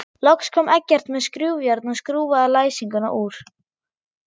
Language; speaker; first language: Icelandic; non-native, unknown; German